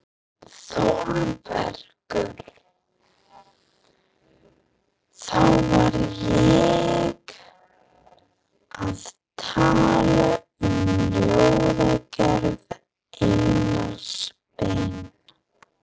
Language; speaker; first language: Icelandic; non-native, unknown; English